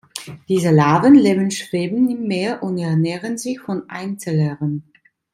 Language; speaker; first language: German; non-native, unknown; Italian